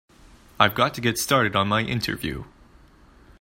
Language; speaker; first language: English; native; English